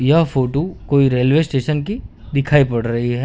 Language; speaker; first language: Hindi; non-native, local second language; Gujarati